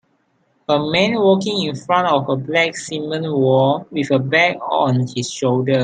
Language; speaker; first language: English; non-native, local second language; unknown